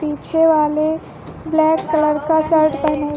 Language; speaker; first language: Hindi; native; Hindi